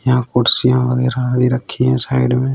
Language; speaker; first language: Hindi; native; Hindi